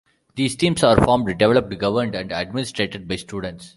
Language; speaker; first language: English; non-native, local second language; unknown